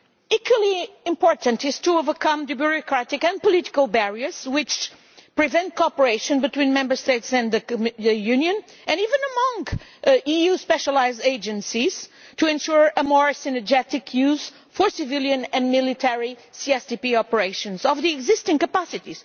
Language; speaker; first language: English; non-native, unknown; Portuguese